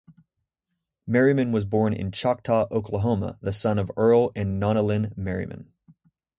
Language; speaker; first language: English; native; English